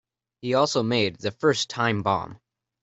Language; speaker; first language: English; native; English